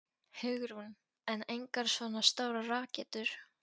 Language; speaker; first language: Icelandic; non-native, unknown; Polish